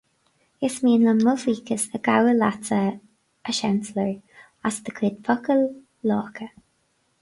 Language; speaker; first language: Irish; non-native, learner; English